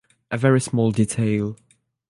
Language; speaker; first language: English; non-native, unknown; French